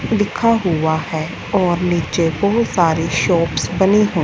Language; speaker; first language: Hindi; non-native, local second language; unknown